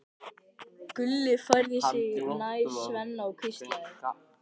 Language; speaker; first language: Icelandic; native; Icelandic